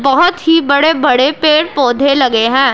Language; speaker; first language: Hindi; non-native, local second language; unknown